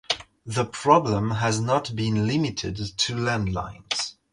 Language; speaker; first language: English; non-native, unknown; French